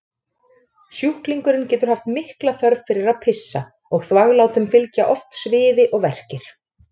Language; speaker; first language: Icelandic; native; Icelandic